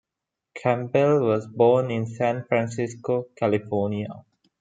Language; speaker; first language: English; non-native, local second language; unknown